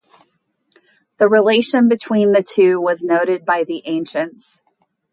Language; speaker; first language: English; native; English